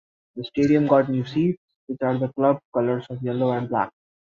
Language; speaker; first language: English; non-native, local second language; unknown